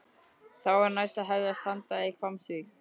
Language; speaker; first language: Icelandic; native; Icelandic